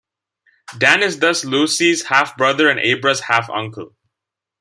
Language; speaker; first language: English; non-native, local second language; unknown